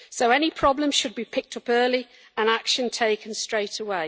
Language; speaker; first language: English; native; English